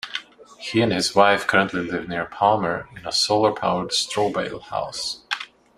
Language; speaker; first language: English; non-native, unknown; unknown